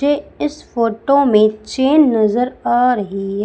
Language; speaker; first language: Hindi; native; Hindi